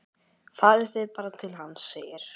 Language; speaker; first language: Icelandic; native; Icelandic